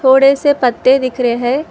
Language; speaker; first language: Hindi; non-native, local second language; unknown